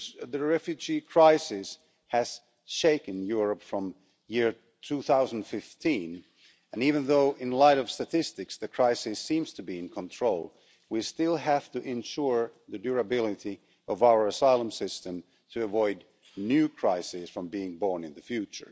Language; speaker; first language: English; non-native, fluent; Finnish